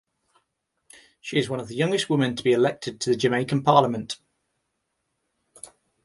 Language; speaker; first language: English; native; English